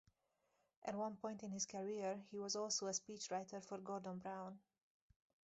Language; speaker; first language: English; native; English